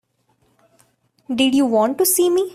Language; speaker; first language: English; non-native, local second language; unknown